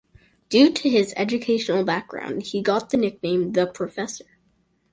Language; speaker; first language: English; native; English